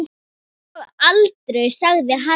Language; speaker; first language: Icelandic; non-native, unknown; Thai